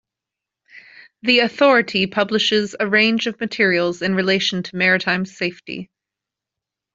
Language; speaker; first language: English; native; English